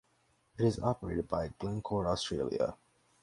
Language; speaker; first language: English; native; English